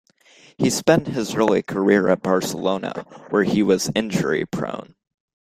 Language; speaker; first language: English; native; English